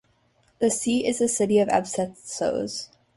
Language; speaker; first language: English; native; English